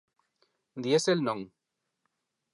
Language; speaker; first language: Galician; non-native, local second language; Spanish